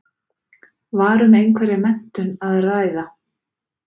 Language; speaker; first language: Icelandic; native; Icelandic